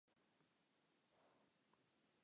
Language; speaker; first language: English; non-native, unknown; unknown